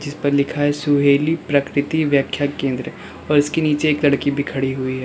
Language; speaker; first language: Hindi; native; Hindi